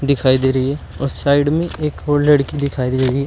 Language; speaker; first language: Hindi; native; Hindi